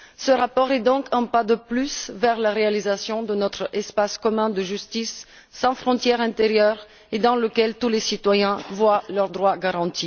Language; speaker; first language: French; non-native, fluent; Bulgarian